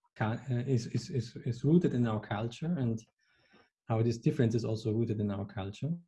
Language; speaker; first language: English; non-native, fluent; Italian